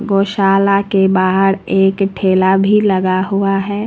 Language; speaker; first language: Hindi; native; Hindi